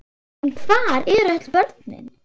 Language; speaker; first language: Icelandic; non-native, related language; Swedish